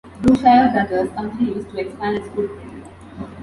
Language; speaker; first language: English; non-native, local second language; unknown